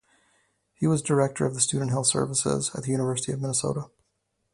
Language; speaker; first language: English; native; English